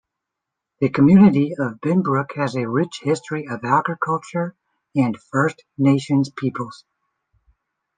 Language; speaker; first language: English; native; English